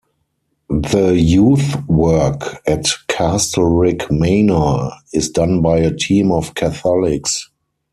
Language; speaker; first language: English; non-native, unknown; German